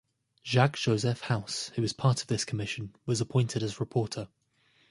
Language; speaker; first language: English; native; English